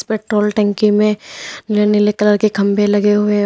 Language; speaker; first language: Hindi; native; Hindi